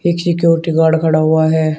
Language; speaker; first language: Hindi; native; Hindi